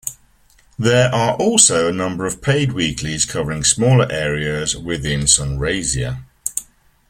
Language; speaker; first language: English; native; English